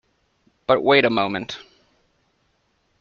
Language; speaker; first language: English; native; English